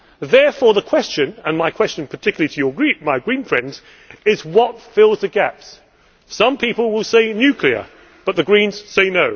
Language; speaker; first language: English; native; English